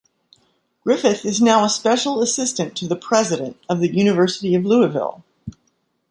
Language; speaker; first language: English; native; English